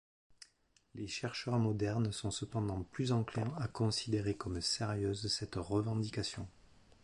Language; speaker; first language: French; native; French